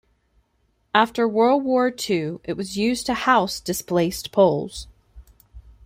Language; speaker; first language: English; native; English